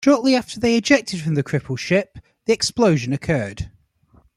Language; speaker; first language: English; native; English